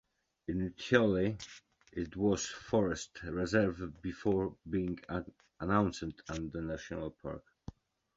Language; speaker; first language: English; native; English